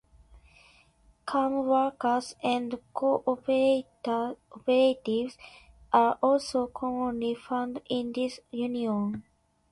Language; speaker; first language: English; non-native, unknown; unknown